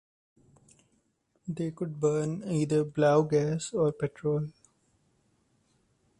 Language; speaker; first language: English; non-native, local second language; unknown